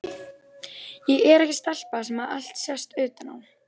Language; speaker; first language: Icelandic; native; Icelandic